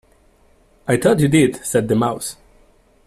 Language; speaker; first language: English; non-native, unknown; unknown